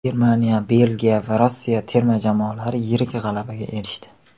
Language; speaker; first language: Uzbek; native; Uzbek